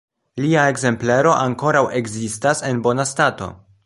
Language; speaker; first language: Esperanto; non-native, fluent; Polish